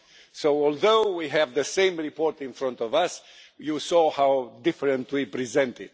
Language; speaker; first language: English; non-native, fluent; Romanian